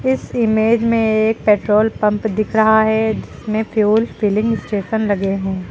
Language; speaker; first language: Hindi; native; Hindi